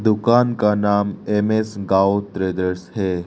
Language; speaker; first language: Hindi; non-native, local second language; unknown